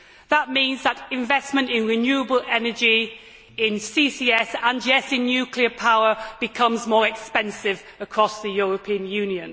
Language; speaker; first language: English; native; English